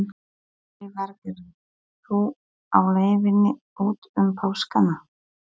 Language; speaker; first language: Icelandic; non-native, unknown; Polish